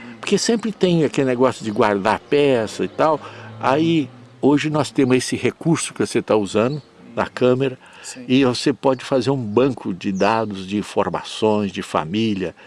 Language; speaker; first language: Portuguese; non-native, fluent; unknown